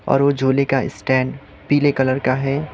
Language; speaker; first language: Hindi; non-native, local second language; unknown